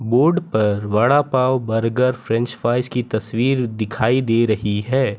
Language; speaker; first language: Hindi; non-native, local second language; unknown